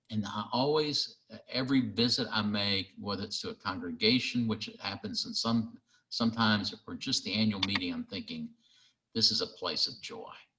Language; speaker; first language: English; native; English